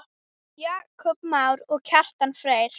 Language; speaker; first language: Icelandic; native; Icelandic